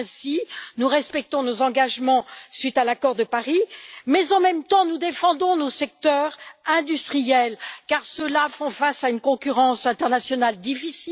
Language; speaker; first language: French; native; French